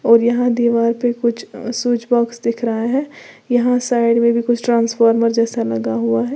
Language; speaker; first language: Hindi; native; Hindi